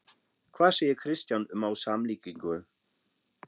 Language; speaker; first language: Icelandic; non-native, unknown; German